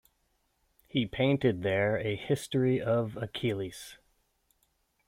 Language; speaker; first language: English; native; English